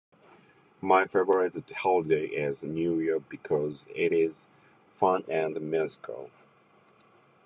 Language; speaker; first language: English; non-native, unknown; Japanese